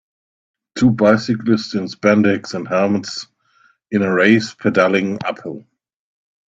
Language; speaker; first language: English; non-native, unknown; German